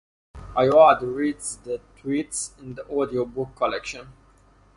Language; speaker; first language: English; non-native, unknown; Persian